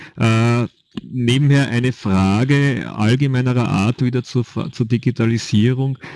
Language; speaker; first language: German; native; German